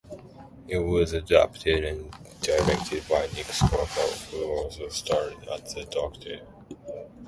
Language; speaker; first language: English; non-native, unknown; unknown